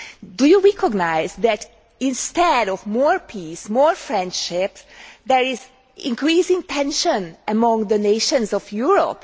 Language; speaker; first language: English; non-native, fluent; Hungarian